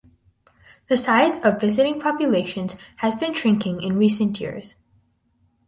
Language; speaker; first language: English; native; English